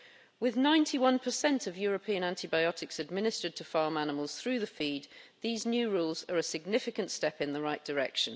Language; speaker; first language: English; native; English